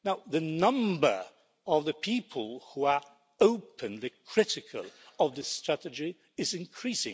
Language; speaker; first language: English; non-native, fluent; Polish